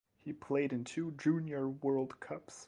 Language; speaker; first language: English; non-native, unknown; French